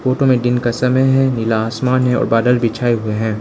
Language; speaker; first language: Hindi; non-native, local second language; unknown